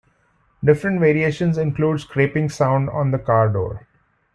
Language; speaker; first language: English; non-native, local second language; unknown